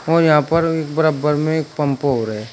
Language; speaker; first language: Hindi; native; Hindi